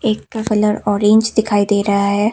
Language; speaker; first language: Hindi; non-native, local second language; Assamese